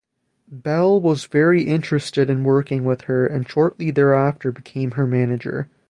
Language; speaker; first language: English; native; English